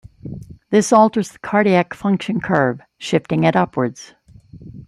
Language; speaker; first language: English; native; English